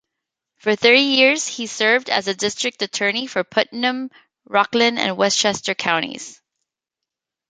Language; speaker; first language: English; native; English